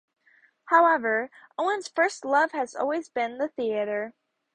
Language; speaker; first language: English; native; English